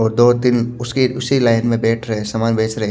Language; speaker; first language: Hindi; native; Hindi